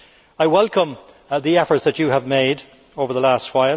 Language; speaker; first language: English; native; English